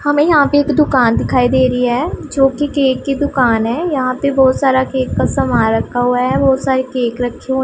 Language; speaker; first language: Hindi; non-native, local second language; Punjabi